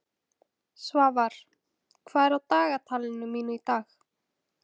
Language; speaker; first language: Icelandic; native; Icelandic